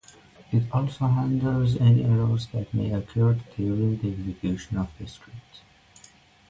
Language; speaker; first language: English; non-native, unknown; Persian